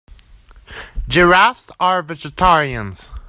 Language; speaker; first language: English; native; English